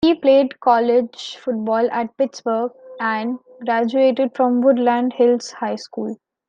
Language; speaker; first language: English; non-native, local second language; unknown